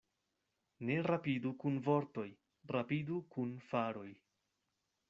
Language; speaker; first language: Esperanto; non-native, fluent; Spanish